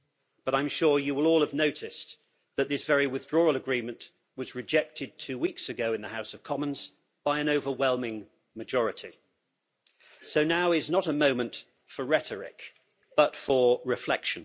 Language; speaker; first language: English; native; English